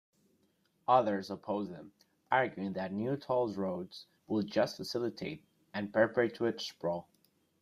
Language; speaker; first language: English; non-native, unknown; Spanish